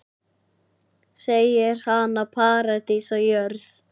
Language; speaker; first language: Icelandic; native; Icelandic